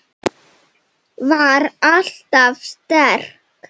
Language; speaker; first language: Icelandic; non-native, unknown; Slovenian